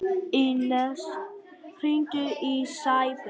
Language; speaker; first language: Icelandic; non-native, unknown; Vietnamese